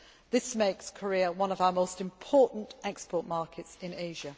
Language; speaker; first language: English; non-native, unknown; Greek